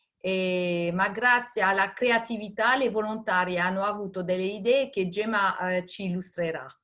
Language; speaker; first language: Italian; native; Italian